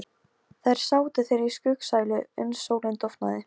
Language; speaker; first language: Icelandic; non-native, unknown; Polish